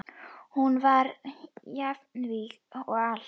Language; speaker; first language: Icelandic; native; Icelandic